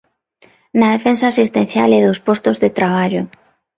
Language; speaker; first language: Galician; non-native, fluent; Spanish